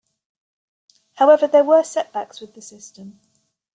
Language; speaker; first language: English; native; English